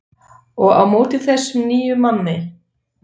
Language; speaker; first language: Icelandic; non-native, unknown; Swiss German